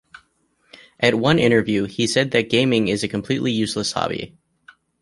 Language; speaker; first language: English; native; English